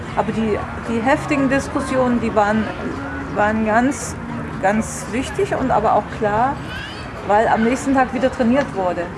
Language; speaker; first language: German; non-native, fluent; Persian